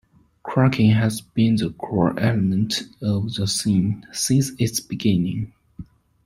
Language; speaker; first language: English; non-native, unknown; Chinese